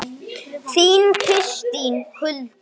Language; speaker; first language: Icelandic; non-native, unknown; English